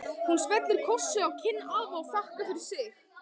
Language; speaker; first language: Icelandic; native; Icelandic